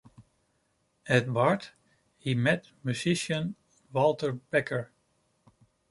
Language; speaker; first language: English; non-native, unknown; Dutch